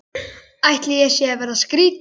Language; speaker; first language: Icelandic; native; Icelandic